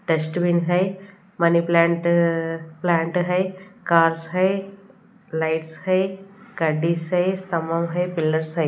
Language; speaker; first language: Hindi; non-native, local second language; Punjabi